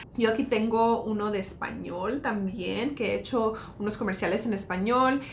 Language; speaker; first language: Spanish; early bilingual, heritage; Spanish